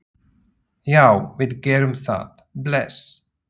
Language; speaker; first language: Icelandic; non-native, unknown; Slovak